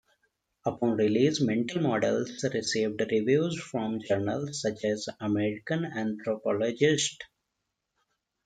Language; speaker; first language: English; non-native, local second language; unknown